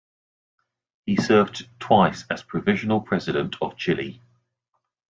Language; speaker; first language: English; native; English